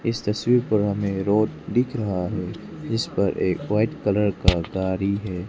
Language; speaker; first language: Hindi; non-native, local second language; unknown